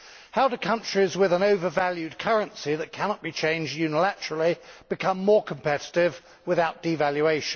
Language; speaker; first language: English; native; English